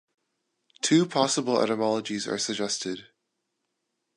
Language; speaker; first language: English; non-native, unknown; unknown